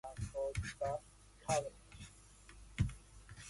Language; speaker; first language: English; non-native, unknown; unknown